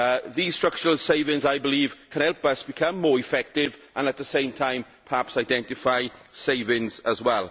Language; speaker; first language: English; native; English